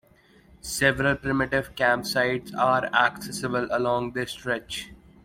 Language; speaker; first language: English; non-native, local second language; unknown